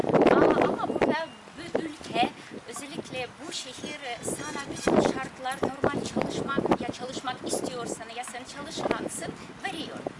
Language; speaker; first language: Turkish; non-native, fluent; Russian